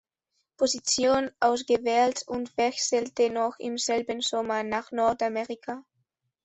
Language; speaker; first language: German; non-native, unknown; Spanish